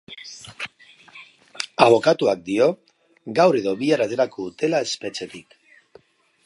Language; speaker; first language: Basque; non-native, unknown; Spanish